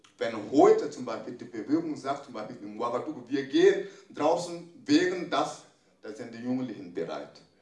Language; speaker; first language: German; non-native, fluent; French